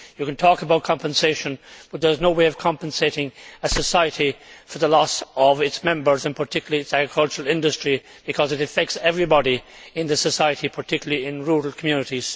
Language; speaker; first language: English; native; English